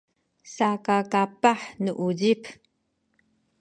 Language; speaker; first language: Sakizaya; non-native, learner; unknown